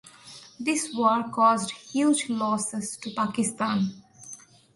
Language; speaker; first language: English; non-native, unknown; Bangla